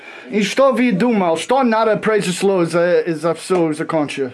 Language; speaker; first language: Russian; non-native, learner; English